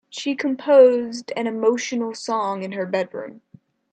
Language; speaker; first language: English; native; English